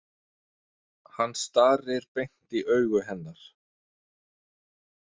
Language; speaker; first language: Icelandic; non-native, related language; Danish